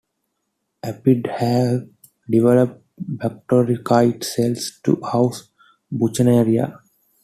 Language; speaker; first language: English; non-native, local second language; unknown